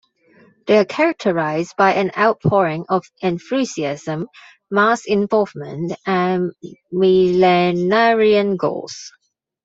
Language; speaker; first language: English; non-native, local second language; Cantonese